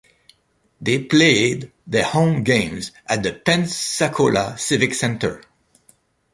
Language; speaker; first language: English; non-native, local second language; French